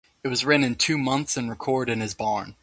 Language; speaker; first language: English; native; English